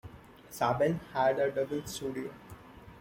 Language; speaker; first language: English; non-native, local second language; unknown